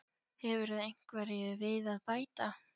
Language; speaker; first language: Icelandic; non-native, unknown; Polish